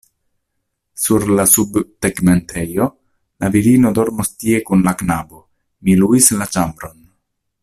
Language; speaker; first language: Esperanto; non-native, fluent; Italian